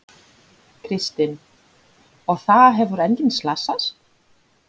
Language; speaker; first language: Icelandic; non-native, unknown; Polish